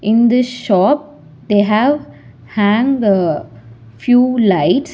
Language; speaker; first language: English; non-native, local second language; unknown